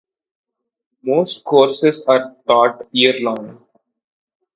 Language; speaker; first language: English; non-native, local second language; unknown